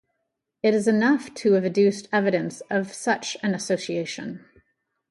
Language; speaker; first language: English; native; English